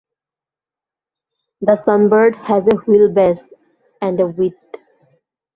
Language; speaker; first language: English; non-native, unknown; Bangla